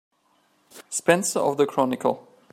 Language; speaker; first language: English; native; English